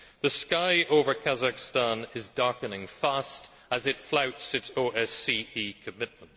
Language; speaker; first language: English; native; English